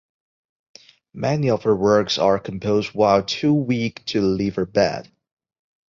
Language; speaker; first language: English; non-native, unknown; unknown